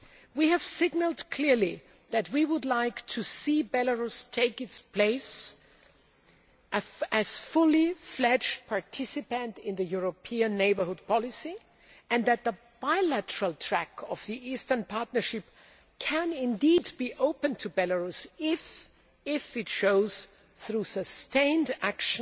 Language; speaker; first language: English; non-native, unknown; German